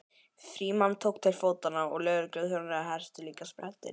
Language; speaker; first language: Icelandic; native; Icelandic